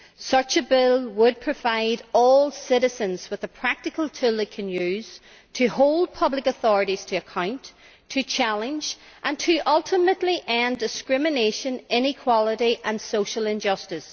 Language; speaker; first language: English; native; English